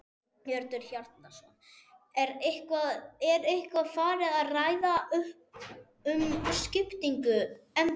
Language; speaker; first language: Icelandic; non-native, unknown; Spanish